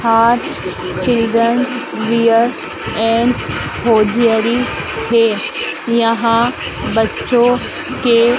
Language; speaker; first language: Hindi; native; Hindi